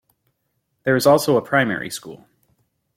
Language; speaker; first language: English; native; English